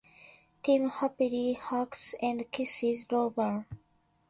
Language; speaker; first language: English; non-native, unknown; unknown